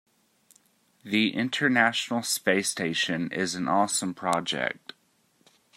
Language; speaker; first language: English; native; English